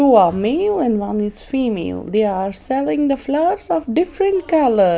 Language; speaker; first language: English; non-native, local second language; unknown